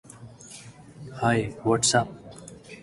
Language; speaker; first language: English; non-native, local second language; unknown